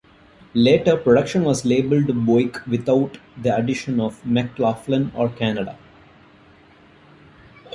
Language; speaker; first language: English; non-native, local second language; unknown